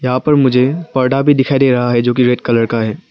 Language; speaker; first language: Hindi; non-native, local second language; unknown